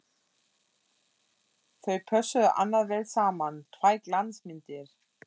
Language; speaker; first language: Icelandic; non-native, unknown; German